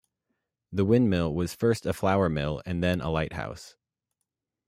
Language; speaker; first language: English; native; English